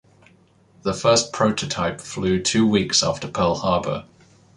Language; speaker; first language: English; native; English